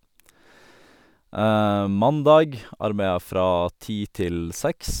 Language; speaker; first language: Norwegian; native; Norwegian